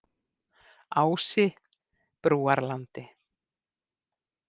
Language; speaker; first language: Icelandic; native; Icelandic